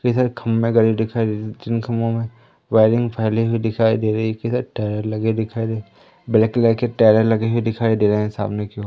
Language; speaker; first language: Hindi; native; Hindi